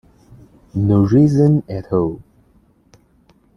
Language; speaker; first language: English; non-native, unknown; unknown